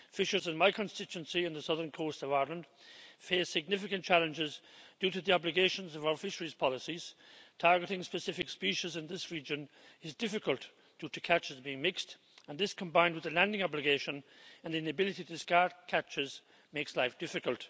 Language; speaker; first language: English; native; English